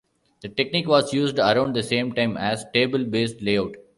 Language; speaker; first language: English; non-native, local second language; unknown